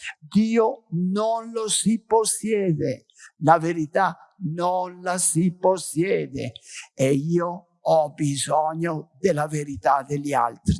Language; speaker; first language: Italian; native; Italian